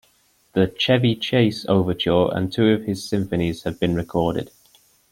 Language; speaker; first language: English; native; English